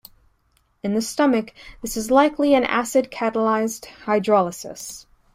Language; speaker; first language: English; native; English